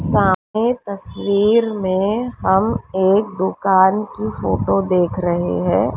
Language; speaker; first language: Hindi; native; Hindi